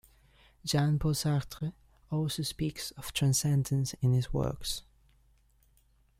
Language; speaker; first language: English; non-native, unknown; Spanish